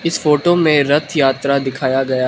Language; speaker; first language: Hindi; non-native, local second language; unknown